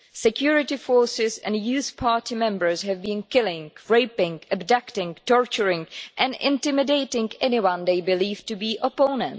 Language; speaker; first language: English; non-native, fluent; Czech